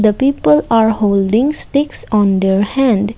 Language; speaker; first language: English; non-native, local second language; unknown